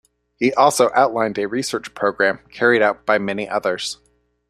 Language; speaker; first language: English; native; English